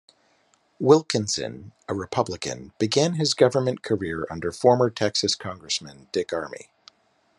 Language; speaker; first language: English; native; English